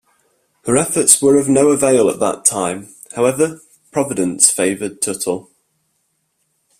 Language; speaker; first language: English; native; English